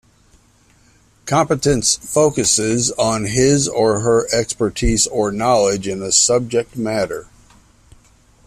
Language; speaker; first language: English; native; English